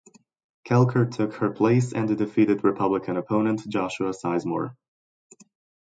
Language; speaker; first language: English; non-native, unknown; Croatian